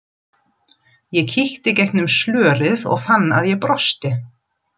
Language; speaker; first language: Icelandic; non-native, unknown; German